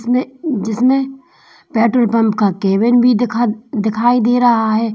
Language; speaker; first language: Hindi; native; Hindi